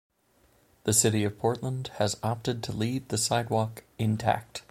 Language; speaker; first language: English; native; English